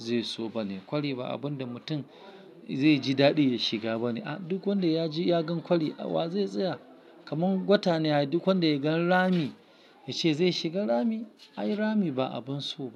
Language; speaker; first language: Hausa; non-native, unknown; Yoruba